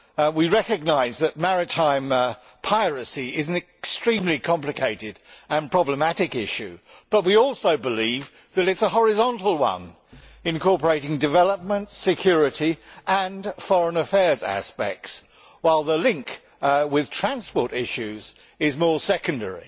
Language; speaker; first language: English; native; English